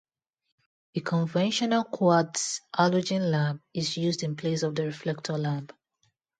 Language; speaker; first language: English; non-native, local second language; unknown